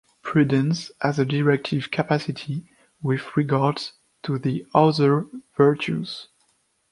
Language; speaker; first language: English; non-native, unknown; French